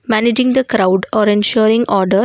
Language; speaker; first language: English; non-native, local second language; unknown